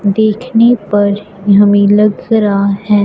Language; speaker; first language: Hindi; non-native, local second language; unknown